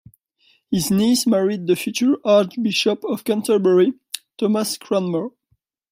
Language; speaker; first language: English; non-native, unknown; French